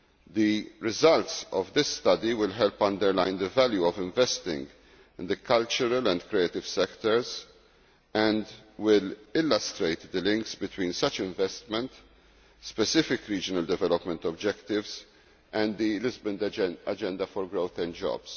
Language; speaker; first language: English; non-native, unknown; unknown